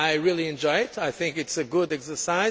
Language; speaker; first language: English; non-native, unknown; Portuguese